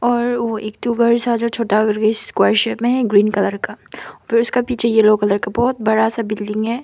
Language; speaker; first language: Hindi; non-native, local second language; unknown